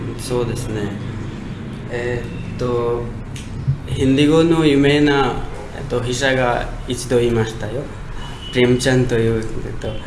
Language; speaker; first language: Japanese; non-native, learner; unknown